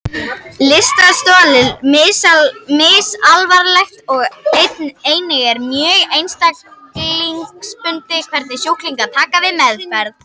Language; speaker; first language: Icelandic; native; Icelandic